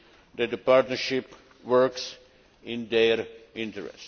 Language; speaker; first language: English; non-native, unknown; Czech